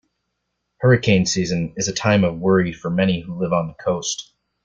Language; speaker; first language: English; native; English